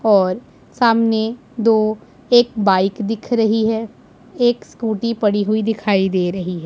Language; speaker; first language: Hindi; non-native, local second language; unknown